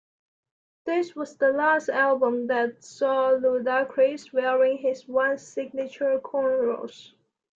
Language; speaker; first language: English; non-native, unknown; Chinese